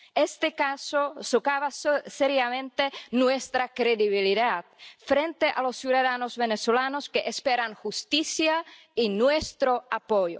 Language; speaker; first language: Spanish; non-native, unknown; Czech